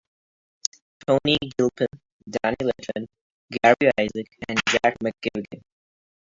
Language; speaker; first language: English; non-native, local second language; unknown